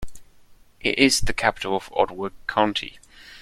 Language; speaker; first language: English; non-native, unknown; German